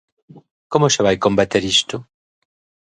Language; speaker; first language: Galician; native; Galician